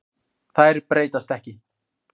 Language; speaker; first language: Icelandic; native; Icelandic